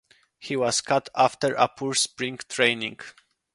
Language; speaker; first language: English; non-native, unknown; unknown